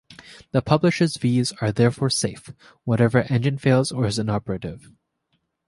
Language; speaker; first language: English; native; English